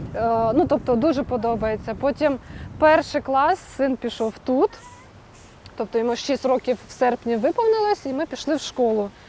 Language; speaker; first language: Ukrainian; non-native, related language; Russian